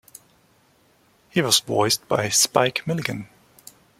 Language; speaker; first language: English; non-native, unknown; German